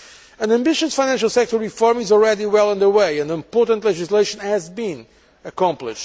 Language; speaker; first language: English; non-native, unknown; Portuguese